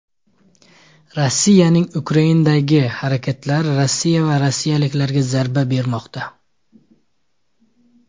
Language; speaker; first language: Uzbek; native; Uzbek